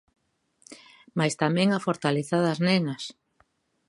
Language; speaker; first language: Galician; native; Galician